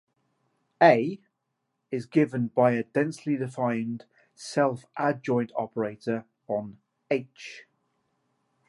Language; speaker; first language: English; native; English